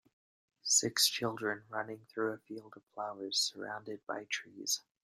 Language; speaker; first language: English; native; English